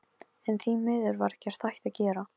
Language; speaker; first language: Icelandic; non-native, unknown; Polish